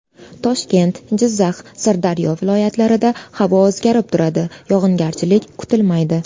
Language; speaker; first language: Uzbek; native; Uzbek